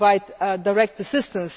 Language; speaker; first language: English; non-native, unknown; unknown